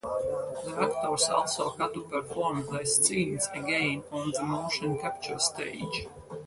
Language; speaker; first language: English; non-native, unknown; Latvian